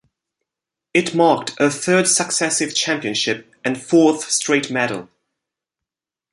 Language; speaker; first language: English; non-native, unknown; Italian